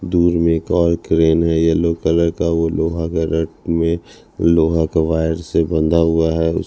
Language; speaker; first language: Hindi; non-native, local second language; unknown